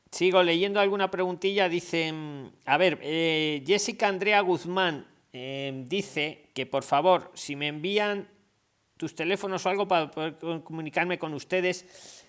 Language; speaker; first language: Spanish; native; Spanish